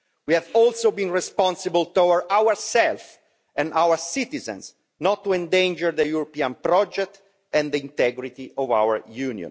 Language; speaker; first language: English; non-native, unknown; Italian